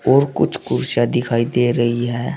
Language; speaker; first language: Hindi; native; Hindi